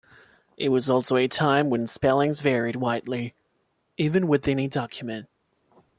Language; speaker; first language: English; non-native, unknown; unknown